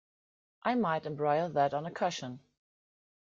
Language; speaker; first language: English; non-native, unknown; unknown